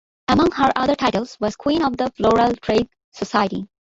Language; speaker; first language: English; non-native, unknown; Bangla